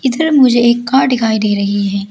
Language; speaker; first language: Hindi; early bilingual, other home language; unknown